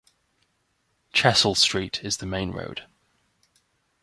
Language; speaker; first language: English; native; English